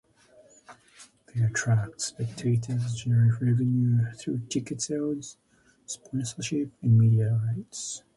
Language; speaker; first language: English; native; English